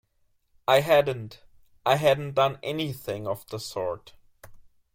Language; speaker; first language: English; non-native, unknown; German